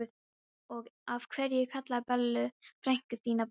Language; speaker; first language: Icelandic; non-native, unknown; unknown